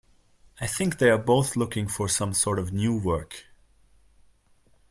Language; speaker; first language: English; non-native, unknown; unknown